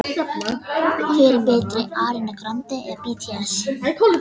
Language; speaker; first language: Icelandic; non-native, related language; Danish